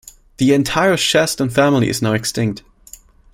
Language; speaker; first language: English; non-native, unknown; German